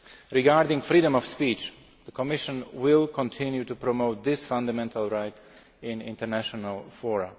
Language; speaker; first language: English; non-native, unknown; Slovak